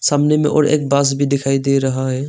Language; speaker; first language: Hindi; non-native, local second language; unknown